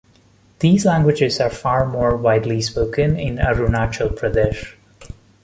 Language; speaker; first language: English; non-native, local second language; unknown